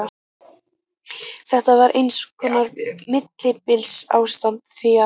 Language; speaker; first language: Icelandic; native; Icelandic